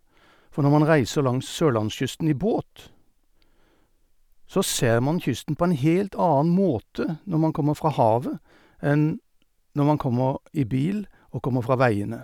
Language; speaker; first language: Norwegian; native; Norwegian